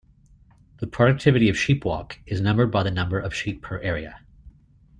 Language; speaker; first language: English; native; English